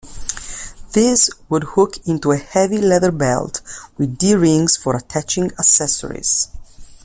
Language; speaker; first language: English; non-native, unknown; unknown